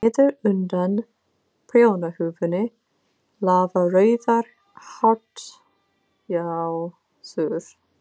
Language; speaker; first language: Icelandic; non-native, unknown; English